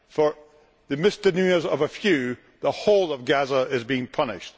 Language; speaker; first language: English; native; English